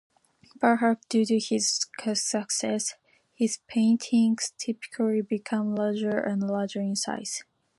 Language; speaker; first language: English; non-native, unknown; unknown